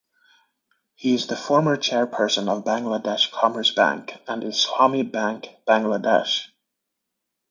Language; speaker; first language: English; native; English